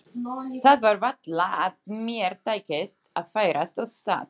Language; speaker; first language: Icelandic; non-native, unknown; Slovak